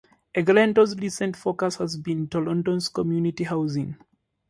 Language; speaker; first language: English; native; English